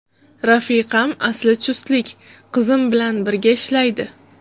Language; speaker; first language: Uzbek; non-native, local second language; Russian